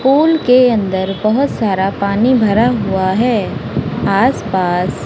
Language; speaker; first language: Hindi; non-native, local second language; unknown